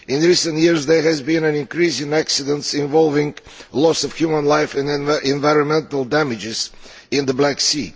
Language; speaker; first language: English; non-native, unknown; Bulgarian